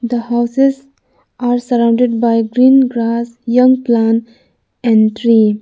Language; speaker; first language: English; non-native, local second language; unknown